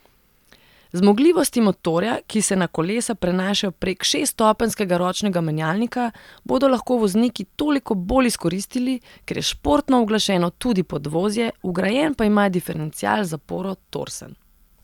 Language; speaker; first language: Slovenian; non-native, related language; Serbian